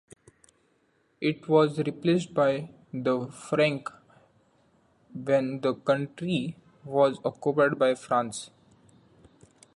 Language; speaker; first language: English; non-native, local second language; Marathi